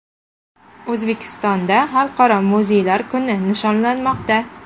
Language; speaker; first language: Uzbek; native; Uzbek